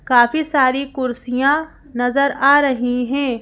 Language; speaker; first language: Hindi; native; Hindi